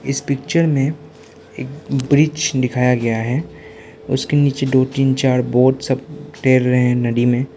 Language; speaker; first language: Hindi; non-native, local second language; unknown